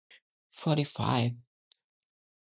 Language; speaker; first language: English; non-native, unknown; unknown